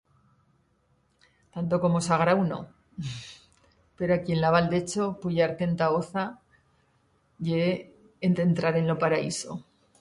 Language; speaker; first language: Aragonese; native; Aragonese